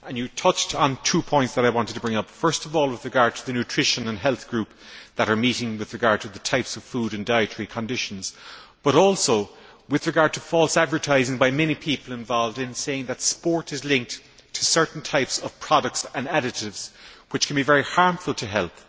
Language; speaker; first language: English; native; English